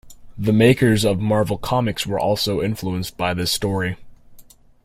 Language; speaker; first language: English; native; English